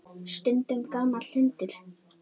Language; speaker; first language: Icelandic; native; Icelandic